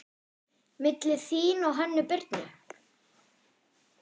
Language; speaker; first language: Icelandic; non-native, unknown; German